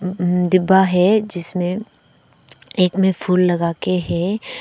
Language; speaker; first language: Hindi; non-native, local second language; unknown